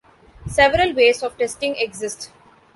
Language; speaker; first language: English; non-native, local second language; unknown